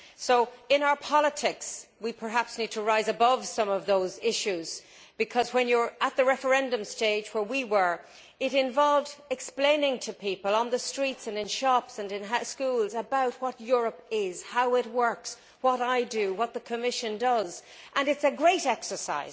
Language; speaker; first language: English; native; English